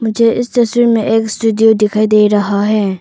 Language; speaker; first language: Hindi; early bilingual, other home language; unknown